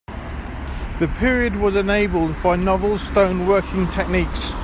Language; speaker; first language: English; native; English